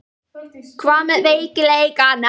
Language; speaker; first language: Icelandic; native; Icelandic